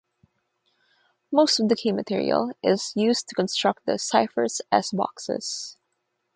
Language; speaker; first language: English; non-native, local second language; Filipino